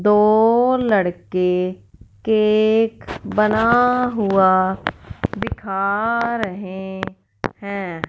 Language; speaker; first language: Hindi; non-native, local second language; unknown